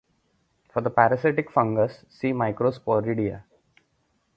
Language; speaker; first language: English; non-native, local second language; Marathi